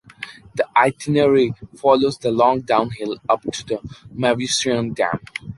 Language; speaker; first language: English; non-native, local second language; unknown